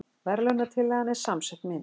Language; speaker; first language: Icelandic; native; Icelandic